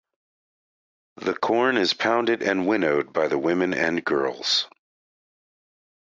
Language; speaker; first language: English; native; English